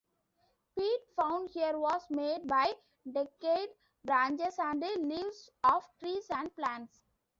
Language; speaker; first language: English; non-native, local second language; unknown